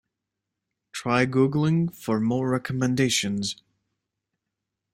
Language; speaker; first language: English; native; English